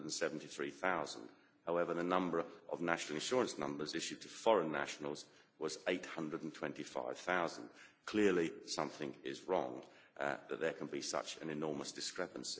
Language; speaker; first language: English; native; English